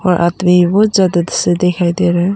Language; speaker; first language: Hindi; non-native, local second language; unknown